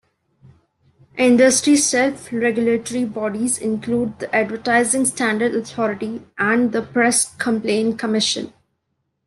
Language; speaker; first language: English; non-native, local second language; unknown